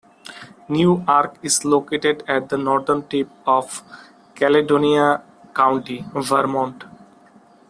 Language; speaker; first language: English; non-native, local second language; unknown